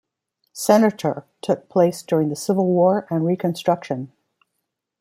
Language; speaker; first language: English; native; English